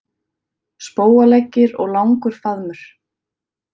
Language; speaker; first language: Icelandic; native; Icelandic